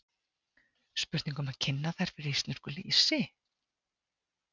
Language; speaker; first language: Icelandic; native; Icelandic